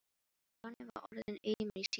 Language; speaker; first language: Icelandic; non-native, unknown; Filipino